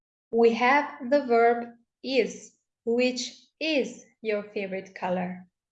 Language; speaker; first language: English; non-native, fluent; Italian